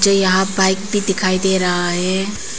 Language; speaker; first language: Hindi; non-native, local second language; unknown